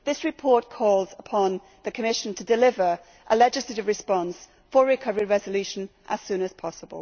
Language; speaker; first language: English; native; English